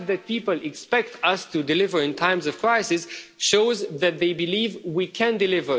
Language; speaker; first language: English; non-native, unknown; Romanian